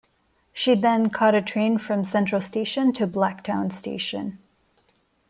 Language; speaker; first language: English; non-native, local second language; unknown